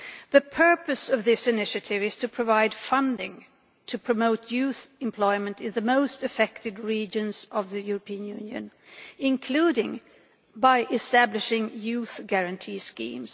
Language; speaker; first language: English; non-native, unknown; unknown